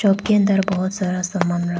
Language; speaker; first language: Hindi; non-native, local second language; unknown